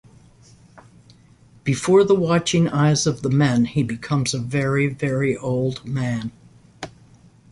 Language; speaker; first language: English; native; English